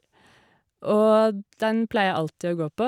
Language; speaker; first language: Norwegian; native; Norwegian